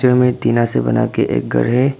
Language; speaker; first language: Hindi; non-native, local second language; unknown